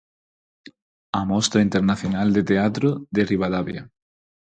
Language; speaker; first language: Galician; non-native, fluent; Spanish